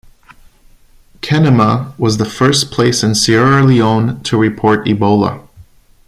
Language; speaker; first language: English; non-native, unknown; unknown